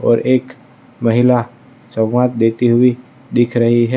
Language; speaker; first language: Hindi; non-native, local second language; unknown